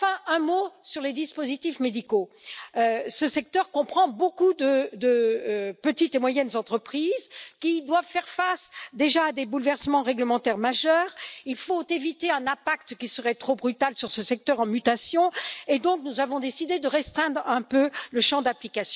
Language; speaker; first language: French; native; French